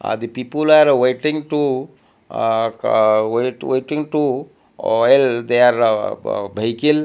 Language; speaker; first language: English; non-native, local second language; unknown